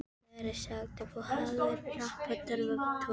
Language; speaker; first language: Icelandic; non-native, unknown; Filipino